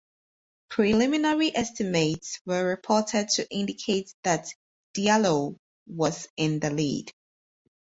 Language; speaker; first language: English; native; English